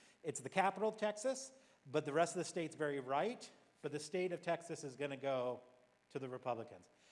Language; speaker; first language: English; native; English